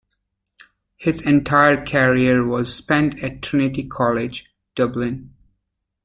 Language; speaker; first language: English; native; English